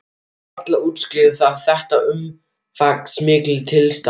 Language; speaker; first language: Icelandic; non-native, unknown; German